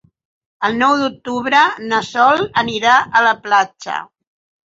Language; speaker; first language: Catalan; non-native, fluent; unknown